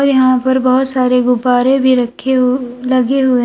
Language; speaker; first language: Hindi; native; Hindi